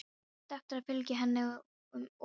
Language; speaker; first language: Icelandic; non-native, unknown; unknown